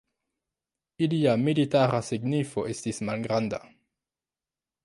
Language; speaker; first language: Esperanto; non-native, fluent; French